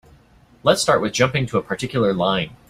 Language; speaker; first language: English; native; English